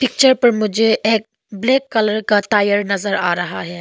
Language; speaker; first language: Hindi; non-native, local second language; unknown